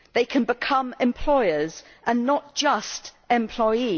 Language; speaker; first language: English; native; English